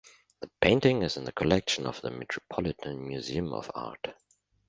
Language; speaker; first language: English; non-native, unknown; German